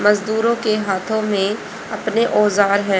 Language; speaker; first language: Hindi; native; Hindi